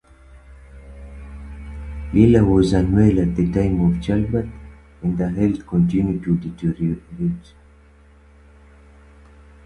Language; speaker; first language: English; native; English